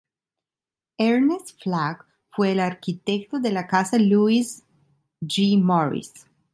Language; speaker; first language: Spanish; non-native, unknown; Italian